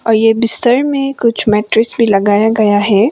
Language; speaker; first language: Hindi; non-native, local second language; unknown